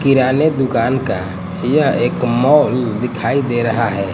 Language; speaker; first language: Hindi; non-native, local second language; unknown